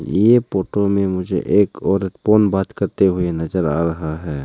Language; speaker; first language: Hindi; non-native, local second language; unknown